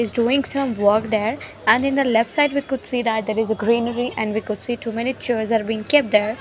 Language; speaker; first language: English; non-native, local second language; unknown